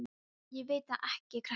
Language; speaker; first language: Icelandic; non-native, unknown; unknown